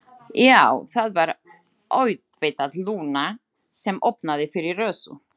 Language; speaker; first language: Icelandic; non-native, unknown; Slovak